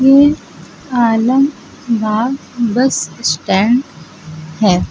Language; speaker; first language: Hindi; native; Hindi